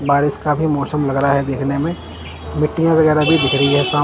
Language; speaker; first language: Hindi; non-native, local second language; Punjabi